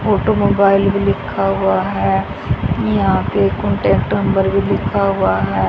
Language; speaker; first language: Hindi; native; Hindi